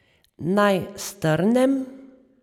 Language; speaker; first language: Slovenian; native; Slovenian